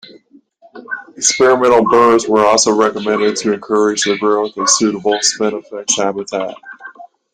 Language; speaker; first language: English; native; English